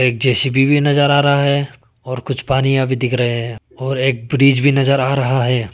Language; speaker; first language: Hindi; non-native, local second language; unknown